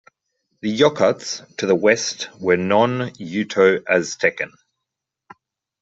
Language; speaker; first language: English; native; English